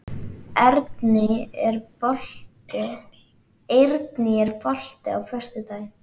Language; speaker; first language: Icelandic; native; Icelandic